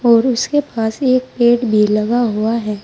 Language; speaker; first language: Hindi; native; Hindi